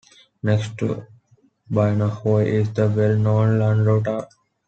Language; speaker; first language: English; non-native, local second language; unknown